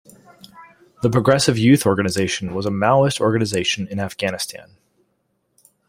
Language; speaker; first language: English; native; English